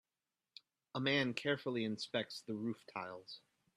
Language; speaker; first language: English; native; English